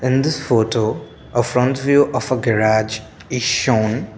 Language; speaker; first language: English; non-native, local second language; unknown